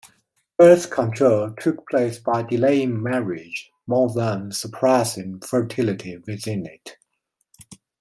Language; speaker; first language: English; non-native, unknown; Chinese